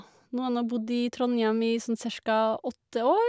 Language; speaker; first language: Norwegian; native; Norwegian